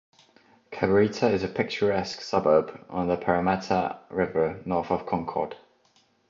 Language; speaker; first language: English; non-native, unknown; Estonian